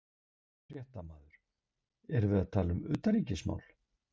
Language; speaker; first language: Icelandic; native; Icelandic